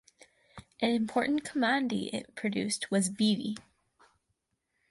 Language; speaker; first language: English; native; English